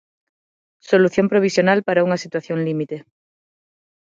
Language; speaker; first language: Galician; non-native, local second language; Spanish